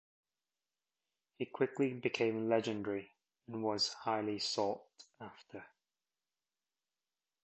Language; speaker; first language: English; native; English